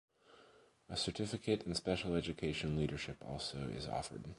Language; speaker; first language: English; native; English